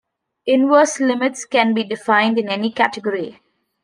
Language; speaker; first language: English; non-native, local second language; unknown